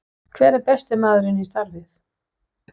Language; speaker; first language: Icelandic; non-native, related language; Danish